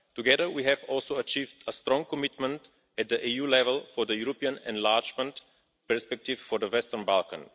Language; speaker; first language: English; non-native, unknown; Bulgarian